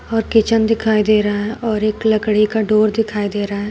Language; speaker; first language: Hindi; native; Hindi